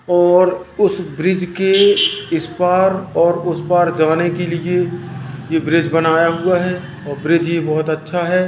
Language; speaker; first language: Hindi; native; Hindi